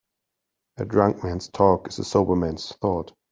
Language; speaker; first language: English; non-native, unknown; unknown